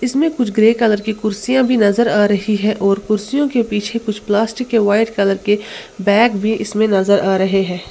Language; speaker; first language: Hindi; native; Hindi